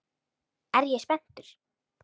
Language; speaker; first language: Icelandic; native; Icelandic